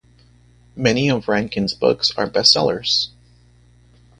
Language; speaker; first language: English; native; English